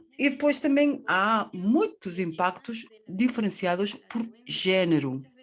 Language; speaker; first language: Portuguese; non-native, fluent; Spanish